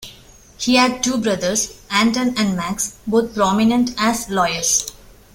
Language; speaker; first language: English; non-native, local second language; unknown